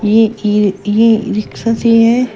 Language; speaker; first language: Hindi; native; Hindi